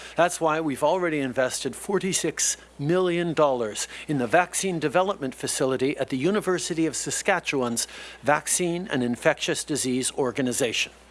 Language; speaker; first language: English; native; English